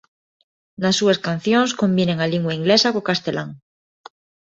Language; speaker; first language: Galician; non-native, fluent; Spanish